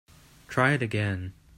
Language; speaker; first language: English; native; English